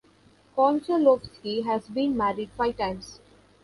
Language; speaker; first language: English; non-native, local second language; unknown